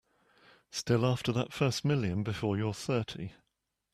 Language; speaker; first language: English; native; English